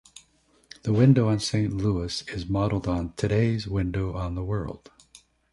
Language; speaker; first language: English; native; English